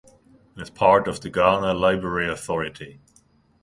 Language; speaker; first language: English; non-native, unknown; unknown